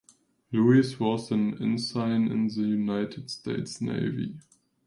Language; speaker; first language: English; non-native, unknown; German